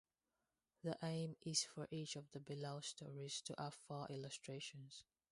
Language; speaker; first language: English; non-native, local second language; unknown